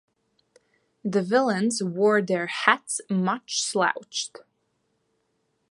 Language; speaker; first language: English; non-native, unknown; Latvian